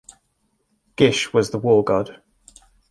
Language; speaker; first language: English; native; English